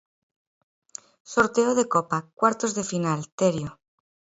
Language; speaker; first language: Galician; native; Galician